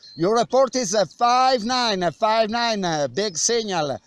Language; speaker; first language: English; non-native, learner; Italian